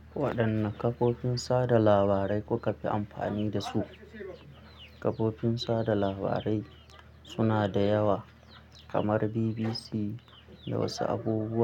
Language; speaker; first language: Hausa; non-native, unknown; Akan